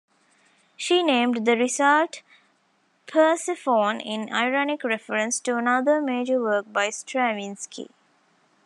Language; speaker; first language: English; non-native, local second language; Tamil